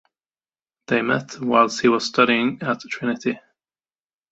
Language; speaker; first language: English; native; English